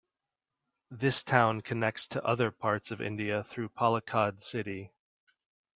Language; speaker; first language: English; native; English